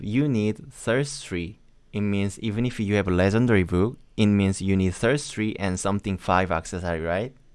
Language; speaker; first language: English; non-native, learner; Korean